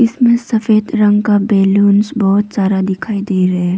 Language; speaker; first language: Hindi; non-native, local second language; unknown